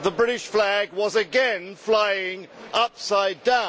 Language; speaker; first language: English; native; English